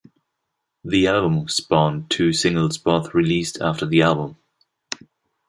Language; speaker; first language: English; non-native, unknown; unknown